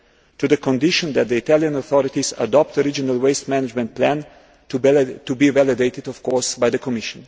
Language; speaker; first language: English; non-native, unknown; Slovenian